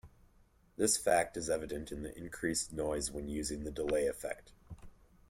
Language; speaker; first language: English; native; English